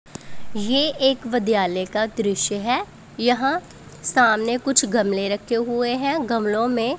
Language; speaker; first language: Hindi; non-native, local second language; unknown